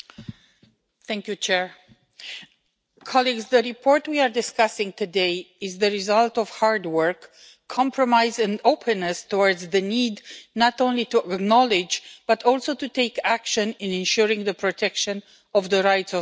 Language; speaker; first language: English; non-native, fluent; Romanian